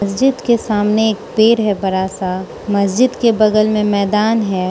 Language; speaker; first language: Hindi; non-native, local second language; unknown